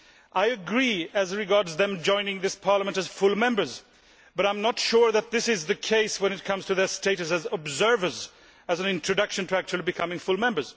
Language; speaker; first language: English; non-native, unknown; Swedish